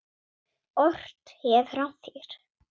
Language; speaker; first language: Icelandic; non-native, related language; Swedish